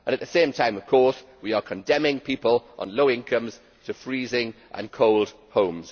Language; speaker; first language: English; native; English